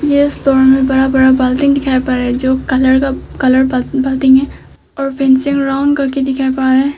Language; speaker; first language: Hindi; non-native, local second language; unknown